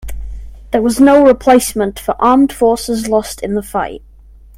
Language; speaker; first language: English; native; English